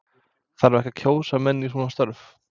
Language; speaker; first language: Icelandic; non-native, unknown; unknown